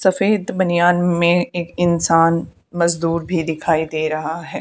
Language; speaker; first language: Hindi; native; Hindi